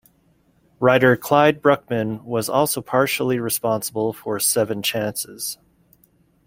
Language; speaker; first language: English; native; English